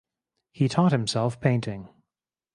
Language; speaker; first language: English; native; English